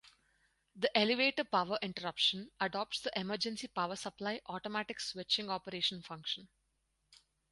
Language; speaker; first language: English; non-native, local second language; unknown